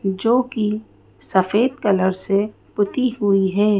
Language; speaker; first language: Hindi; native; Hindi